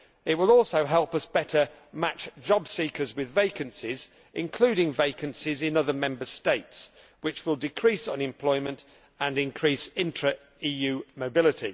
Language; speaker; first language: English; native; English